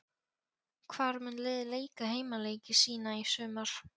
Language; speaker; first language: Icelandic; non-native, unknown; Polish